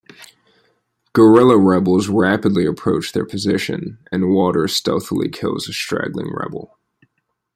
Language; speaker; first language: English; native; English